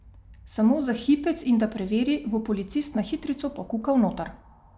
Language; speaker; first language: Slovenian; native; Slovenian